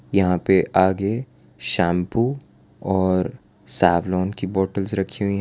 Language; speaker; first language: Hindi; non-native, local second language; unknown